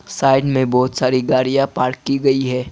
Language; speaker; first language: Hindi; non-native, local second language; Assamese